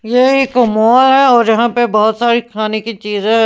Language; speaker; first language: Hindi; non-native, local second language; Punjabi